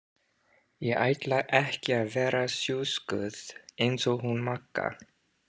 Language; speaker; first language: Icelandic; non-native, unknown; English